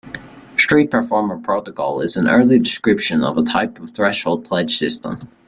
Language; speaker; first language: English; native; English